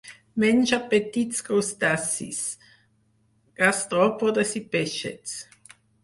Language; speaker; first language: Catalan; non-native, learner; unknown